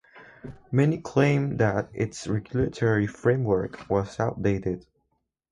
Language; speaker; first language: English; non-native, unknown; Spanish